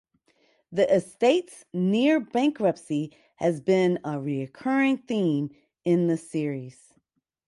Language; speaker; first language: English; native; English